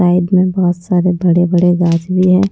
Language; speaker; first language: Hindi; non-native, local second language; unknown